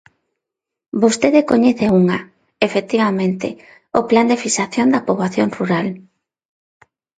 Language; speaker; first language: Galician; non-native, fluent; Spanish